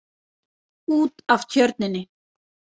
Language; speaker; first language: Icelandic; native; Icelandic